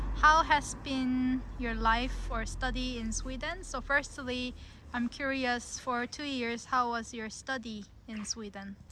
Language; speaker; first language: English; non-native, fluent; Korean